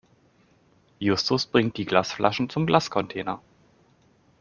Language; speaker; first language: German; native; German